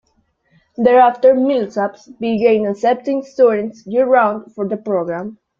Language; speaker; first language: English; non-native, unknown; Spanish